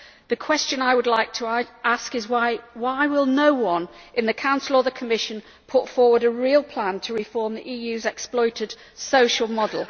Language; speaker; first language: English; native; English